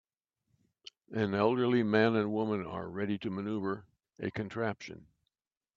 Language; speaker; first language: English; native; English